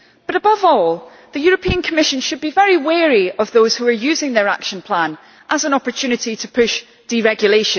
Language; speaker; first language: English; native; English